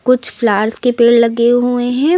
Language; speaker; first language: Hindi; native; Hindi